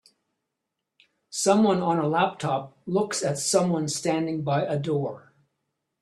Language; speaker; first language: English; native; English